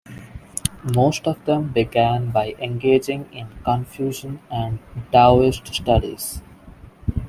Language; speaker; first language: English; non-native, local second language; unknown